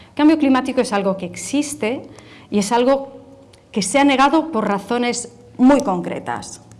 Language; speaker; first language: Spanish; non-native, related language; Italian